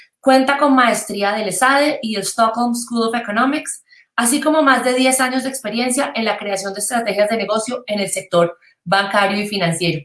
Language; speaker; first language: Spanish; native; Spanish